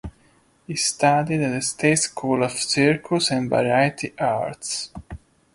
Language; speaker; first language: English; non-native, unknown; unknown